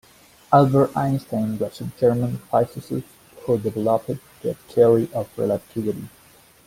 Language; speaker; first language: English; native; English